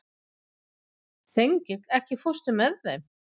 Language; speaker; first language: Icelandic; non-native, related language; Swedish